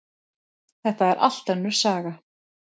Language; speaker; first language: Icelandic; native; Icelandic